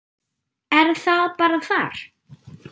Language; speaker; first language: Icelandic; non-native, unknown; German